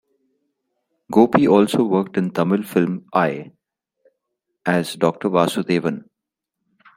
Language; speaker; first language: English; non-native, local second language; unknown